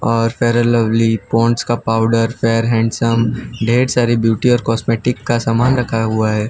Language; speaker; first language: Hindi; non-native, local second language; Gujarati